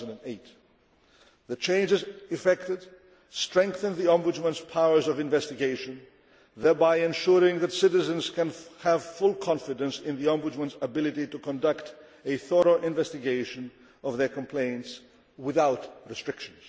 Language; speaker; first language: English; non-native, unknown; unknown